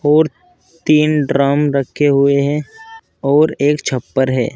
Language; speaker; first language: Hindi; native; Hindi